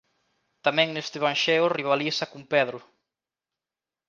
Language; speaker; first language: Galician; native; Galician